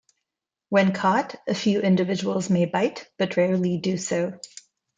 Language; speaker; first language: English; non-native, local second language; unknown